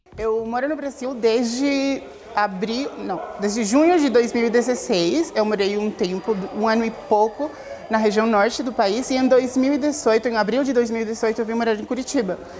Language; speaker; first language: Portuguese; non-native, fluent; Spanish